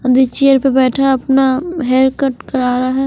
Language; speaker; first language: Hindi; non-native, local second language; Punjabi